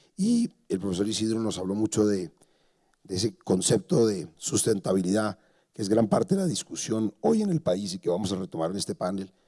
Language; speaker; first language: Spanish; native; Spanish